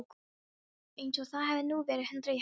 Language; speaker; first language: Icelandic; non-native, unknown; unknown